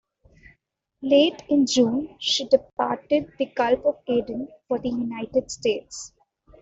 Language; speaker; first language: English; non-native, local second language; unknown